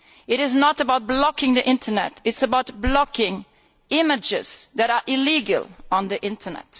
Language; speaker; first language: English; non-native, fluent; Italian